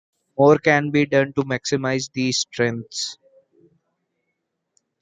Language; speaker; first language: English; non-native, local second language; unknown